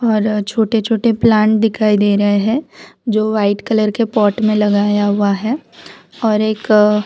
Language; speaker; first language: Hindi; non-native, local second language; Gujarati